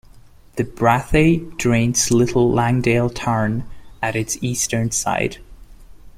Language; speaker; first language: English; non-native, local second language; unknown